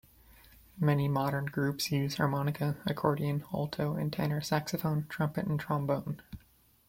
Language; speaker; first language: English; native; English